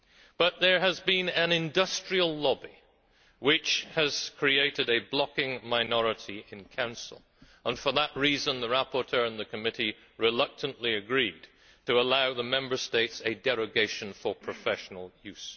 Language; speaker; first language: English; native; English